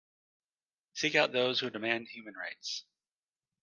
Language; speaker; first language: English; native; English